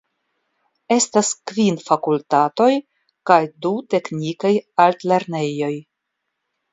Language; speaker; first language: Esperanto; non-native, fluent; Russian